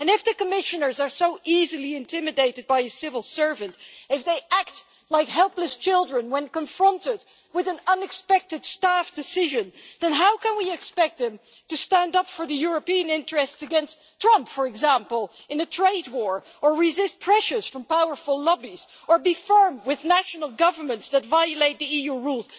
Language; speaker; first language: English; non-native, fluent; Dutch